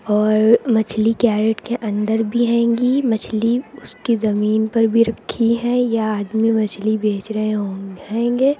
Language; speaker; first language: Hindi; native; Hindi